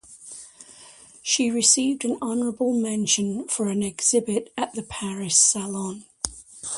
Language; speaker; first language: English; native; English